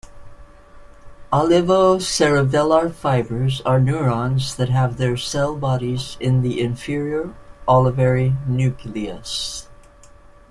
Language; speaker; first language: English; native; English